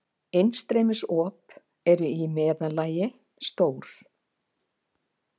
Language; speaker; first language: Icelandic; native; Icelandic